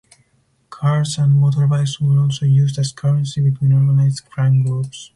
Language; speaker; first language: English; non-native, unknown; Spanish